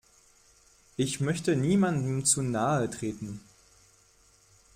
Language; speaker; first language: German; non-native, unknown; French